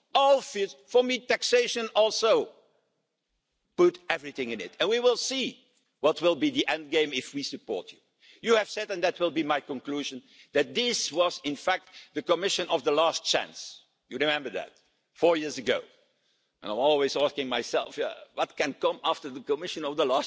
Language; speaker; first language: English; non-native, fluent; German